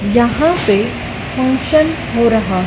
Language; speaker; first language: Hindi; native; Hindi